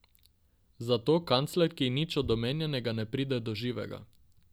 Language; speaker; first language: Slovenian; non-native, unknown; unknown